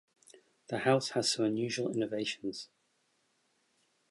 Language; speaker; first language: English; native; English